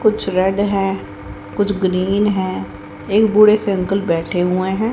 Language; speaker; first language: Hindi; native; Hindi